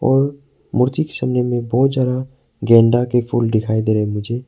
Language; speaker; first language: Hindi; non-native, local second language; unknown